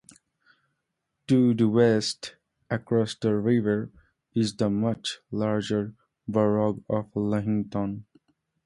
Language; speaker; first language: English; non-native, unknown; Nepali